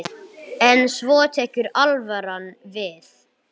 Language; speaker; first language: Icelandic; non-native, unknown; English